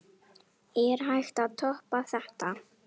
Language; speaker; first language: Icelandic; non-native, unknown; Indonesian